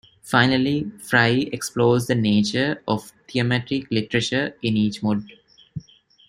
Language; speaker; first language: English; non-native, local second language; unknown